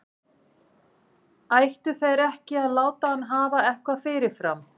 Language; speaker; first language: Icelandic; non-native, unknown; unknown